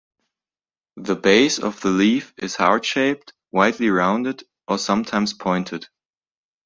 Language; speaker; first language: English; non-native, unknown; German